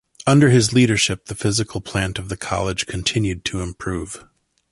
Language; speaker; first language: English; native; English